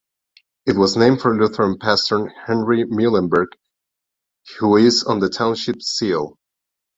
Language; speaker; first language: English; non-native, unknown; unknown